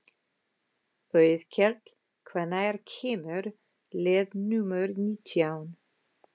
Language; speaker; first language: Icelandic; non-native, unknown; English